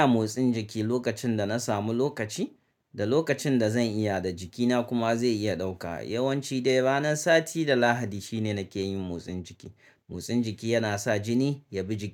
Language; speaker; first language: Hausa; native; Hausa